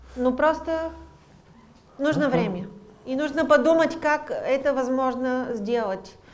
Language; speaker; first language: Russian; non-native, fluent; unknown